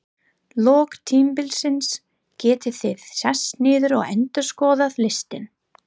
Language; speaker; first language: Icelandic; non-native, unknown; English